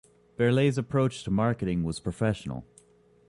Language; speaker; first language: English; native; English